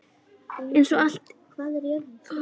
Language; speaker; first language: Icelandic; native; Icelandic